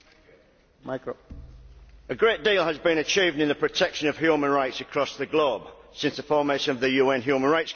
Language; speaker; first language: English; native; English